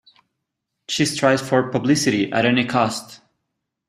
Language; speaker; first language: English; non-native, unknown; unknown